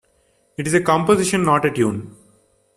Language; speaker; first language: English; non-native, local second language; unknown